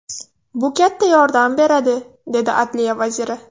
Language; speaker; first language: Uzbek; non-native, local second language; Russian